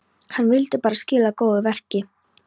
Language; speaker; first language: Icelandic; non-native, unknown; Polish